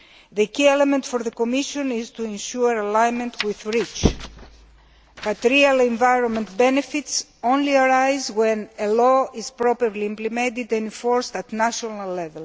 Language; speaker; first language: English; non-native, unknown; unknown